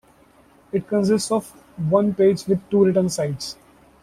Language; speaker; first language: English; non-native, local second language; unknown